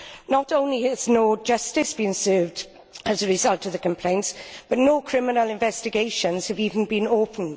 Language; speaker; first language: English; native; English